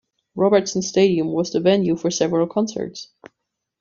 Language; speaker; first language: English; non-native, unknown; German